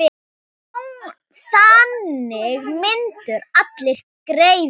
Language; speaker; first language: Icelandic; non-native, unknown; Thai